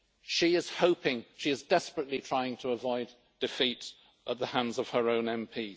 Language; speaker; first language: English; native; English